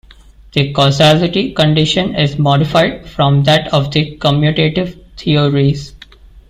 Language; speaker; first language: English; non-native, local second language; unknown